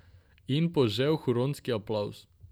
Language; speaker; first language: Slovenian; non-native, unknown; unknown